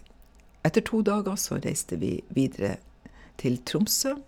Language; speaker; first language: Norwegian; native; Norwegian